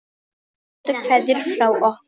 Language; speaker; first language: Icelandic; non-native, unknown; Polish